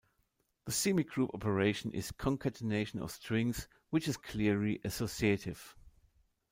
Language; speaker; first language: English; non-native, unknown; German